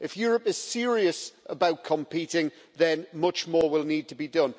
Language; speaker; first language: English; native; English